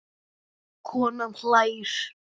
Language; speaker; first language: Icelandic; native; Icelandic